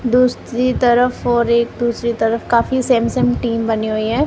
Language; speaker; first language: Hindi; non-native, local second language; Punjabi